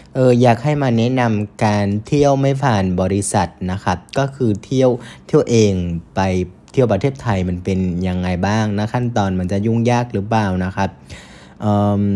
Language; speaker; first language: Thai; non-native, fluent; Vietnamese